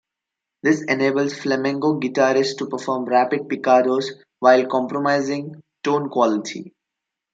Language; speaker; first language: English; non-native, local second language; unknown